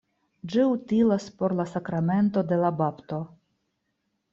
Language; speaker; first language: Esperanto; non-native, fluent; Russian